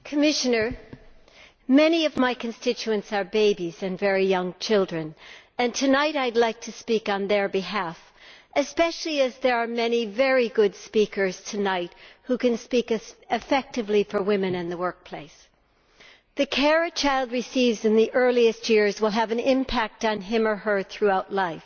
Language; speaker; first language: English; native; English